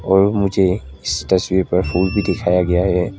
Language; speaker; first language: Hindi; non-native, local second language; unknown